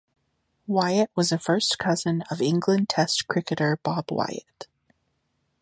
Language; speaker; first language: English; native; English